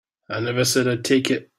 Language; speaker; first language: English; native; English